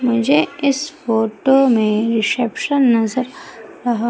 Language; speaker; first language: Hindi; native; Hindi